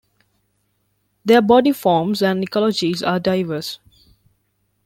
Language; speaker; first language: English; non-native, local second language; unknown